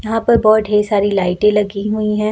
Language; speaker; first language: Hindi; native; Hindi